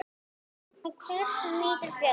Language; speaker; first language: Icelandic; native; Icelandic